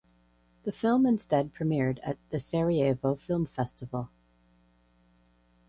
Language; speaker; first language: English; native; English